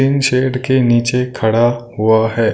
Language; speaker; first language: Hindi; non-native, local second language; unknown